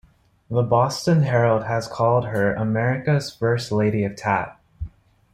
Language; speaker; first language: English; native; English